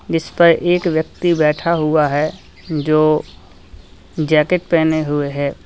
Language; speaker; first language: Hindi; native; Hindi